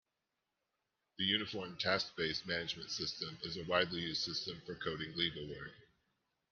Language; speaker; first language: English; native; English